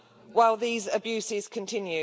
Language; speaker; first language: English; native; English